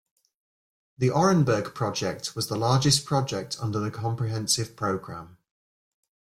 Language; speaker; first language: English; native; English